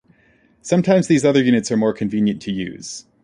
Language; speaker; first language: English; native; English